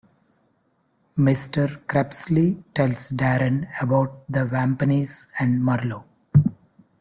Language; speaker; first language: English; non-native, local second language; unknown